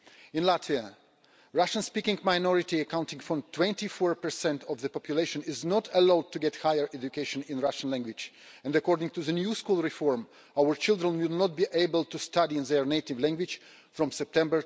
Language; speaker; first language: English; non-native, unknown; Russian